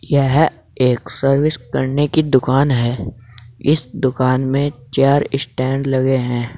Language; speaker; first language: Hindi; native; Hindi